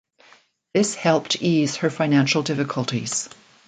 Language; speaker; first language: English; native; English